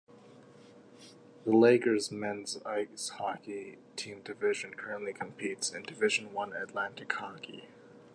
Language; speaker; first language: English; native; English